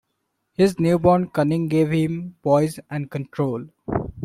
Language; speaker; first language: English; non-native, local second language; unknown